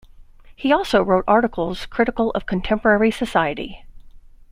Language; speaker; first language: English; native; English